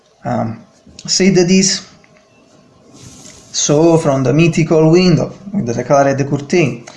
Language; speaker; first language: English; non-native, learner; Italian